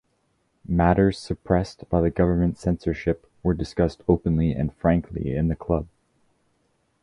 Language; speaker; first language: English; native; English